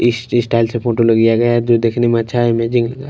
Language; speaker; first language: Hindi; non-native, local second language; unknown